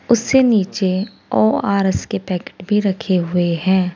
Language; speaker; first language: Hindi; native; Hindi